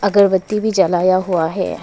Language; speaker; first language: Hindi; non-native, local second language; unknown